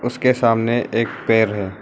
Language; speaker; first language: Hindi; non-native, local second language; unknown